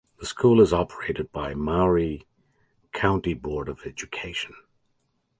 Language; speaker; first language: English; native; English